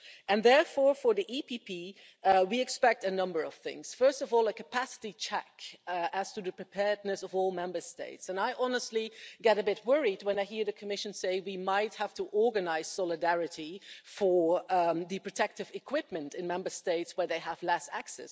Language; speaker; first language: English; non-native, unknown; Dutch